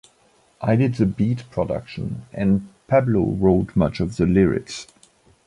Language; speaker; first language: English; non-native, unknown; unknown